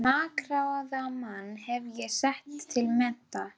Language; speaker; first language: Icelandic; native; Icelandic